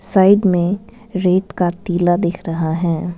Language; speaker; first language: Hindi; non-native, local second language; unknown